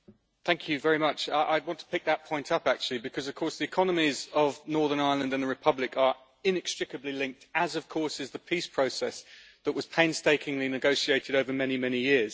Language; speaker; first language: English; native; English